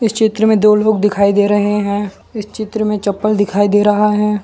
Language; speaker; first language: Hindi; non-native, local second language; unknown